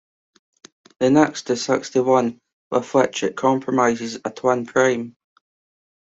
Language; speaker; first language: English; native; English